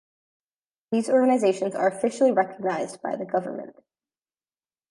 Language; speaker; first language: English; native; English